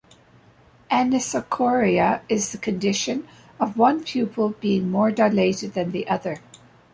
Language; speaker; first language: English; native; English